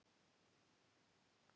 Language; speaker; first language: Icelandic; native; Icelandic